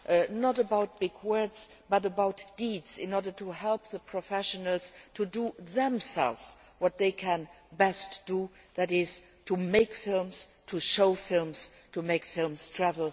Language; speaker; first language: English; non-native, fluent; Luxembourgish